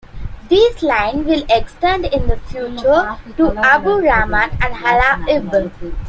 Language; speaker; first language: English; non-native, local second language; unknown